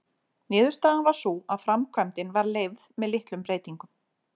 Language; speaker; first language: Icelandic; native; Icelandic